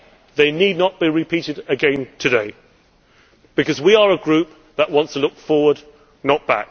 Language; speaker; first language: English; native; English